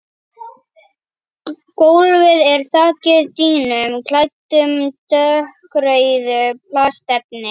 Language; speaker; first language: Icelandic; native; Icelandic